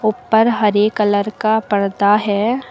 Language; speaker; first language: Hindi; native; Hindi